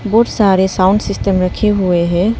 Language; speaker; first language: Hindi; non-native, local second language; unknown